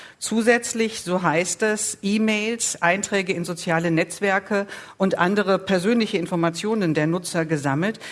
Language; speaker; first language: German; native; German